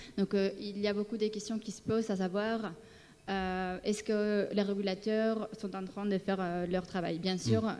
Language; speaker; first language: French; non-native, fluent; Spanish